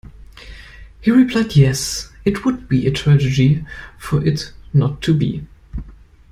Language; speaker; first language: English; non-native, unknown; German